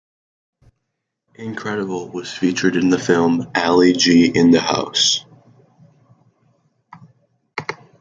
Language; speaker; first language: English; native; English